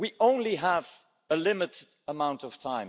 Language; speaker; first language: English; non-native, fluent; Dutch